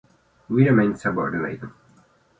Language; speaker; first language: English; non-native, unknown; Polish